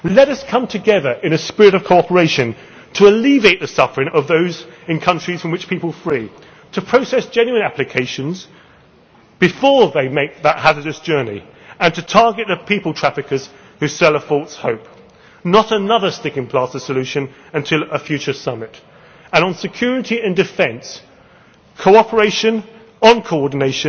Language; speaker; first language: English; native; English